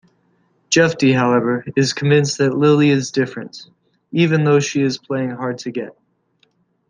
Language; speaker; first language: English; native; English